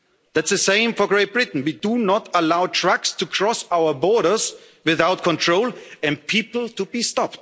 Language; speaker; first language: English; non-native, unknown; German